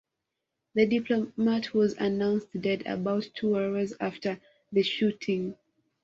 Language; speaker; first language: English; non-native, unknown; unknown